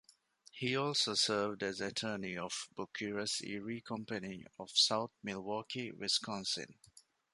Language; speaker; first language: English; non-native, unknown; Divehi